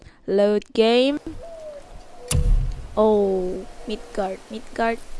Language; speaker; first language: English; non-native, learner; Indonesian